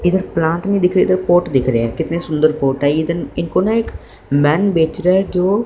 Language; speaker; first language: Hindi; non-native, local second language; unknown